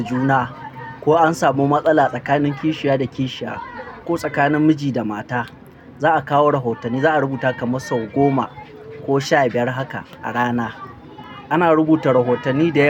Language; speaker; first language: Hausa; non-native, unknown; Akan